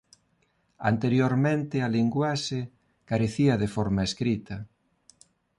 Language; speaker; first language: Galician; non-native, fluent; Spanish